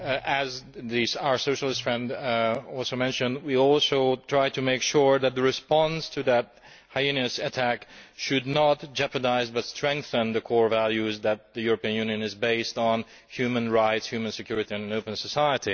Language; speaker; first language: English; non-native, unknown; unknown